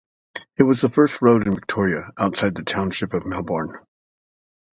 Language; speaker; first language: English; native; English